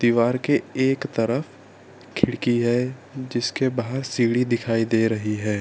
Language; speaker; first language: Hindi; non-native, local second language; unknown